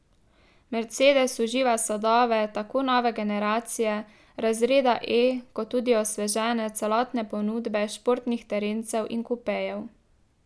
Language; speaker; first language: Slovenian; native; Slovenian